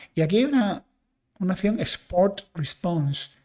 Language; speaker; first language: Spanish; native; Spanish